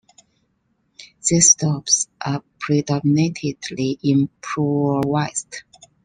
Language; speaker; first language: English; non-native, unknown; Chinese